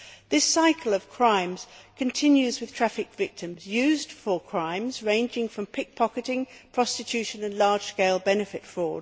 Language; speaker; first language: English; native; English